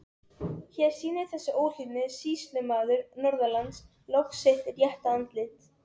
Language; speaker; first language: Icelandic; non-native, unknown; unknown